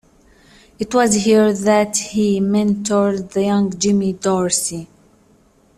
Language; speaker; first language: English; native; English